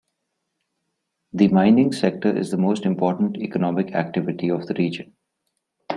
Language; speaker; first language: English; non-native, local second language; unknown